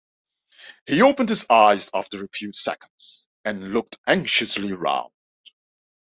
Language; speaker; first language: English; non-native, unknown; Dutch